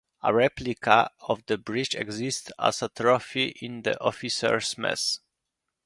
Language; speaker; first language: English; non-native, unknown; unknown